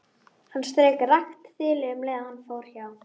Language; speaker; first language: Icelandic; native; Icelandic